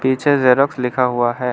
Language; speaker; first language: Hindi; non-native, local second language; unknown